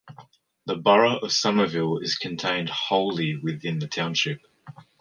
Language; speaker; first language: English; native; English